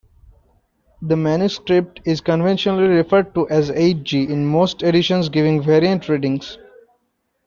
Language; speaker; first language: English; non-native, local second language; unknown